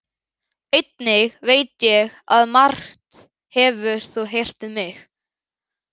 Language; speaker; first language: Icelandic; native; Icelandic